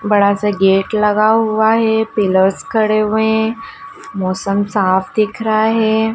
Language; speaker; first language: Hindi; native; Hindi